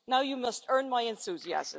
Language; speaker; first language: English; non-native, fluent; Dutch